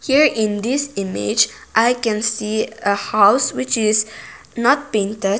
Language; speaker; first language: English; non-native, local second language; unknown